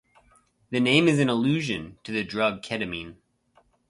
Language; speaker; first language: English; native; English